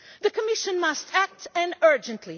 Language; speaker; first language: English; non-native, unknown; Portuguese